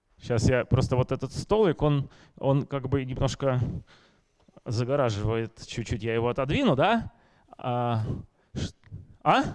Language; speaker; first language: Russian; native; Russian